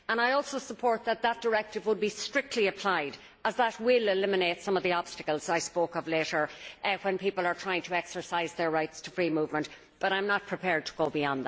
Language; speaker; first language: English; native; English